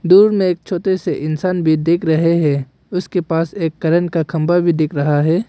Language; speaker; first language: Hindi; non-native, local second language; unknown